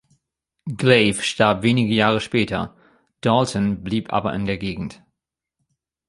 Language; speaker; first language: German; native; German